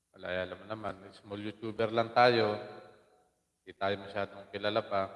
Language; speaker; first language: Filipino; non-native, local second language; Waray